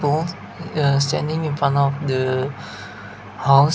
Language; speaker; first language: English; non-native, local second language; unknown